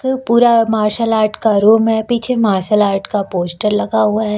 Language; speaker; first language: Hindi; native; Hindi